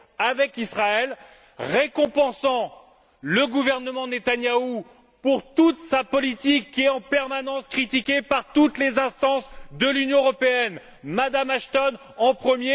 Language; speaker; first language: French; native; French